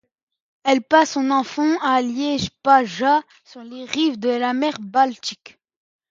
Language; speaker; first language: French; native; French